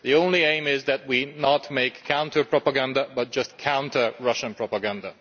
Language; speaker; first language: English; non-native, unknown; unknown